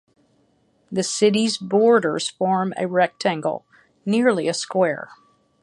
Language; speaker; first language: English; native; English